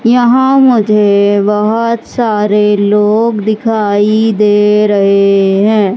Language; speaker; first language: Hindi; native; Hindi